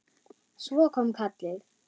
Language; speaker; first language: Icelandic; non-native, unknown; German